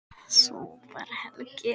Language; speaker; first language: Icelandic; native; Icelandic